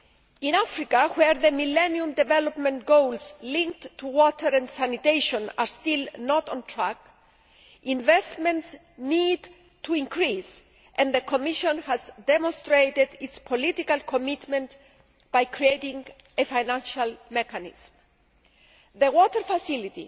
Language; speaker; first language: English; non-native, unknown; Greek